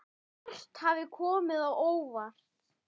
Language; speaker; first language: Icelandic; native; Icelandic